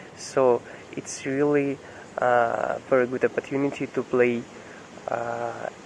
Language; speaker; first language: English; non-native, learner; Russian